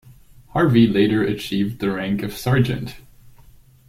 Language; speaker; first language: English; non-native, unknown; German